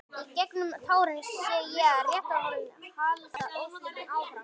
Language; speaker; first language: Icelandic; native; Icelandic